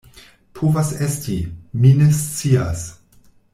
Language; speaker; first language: Esperanto; non-native, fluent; German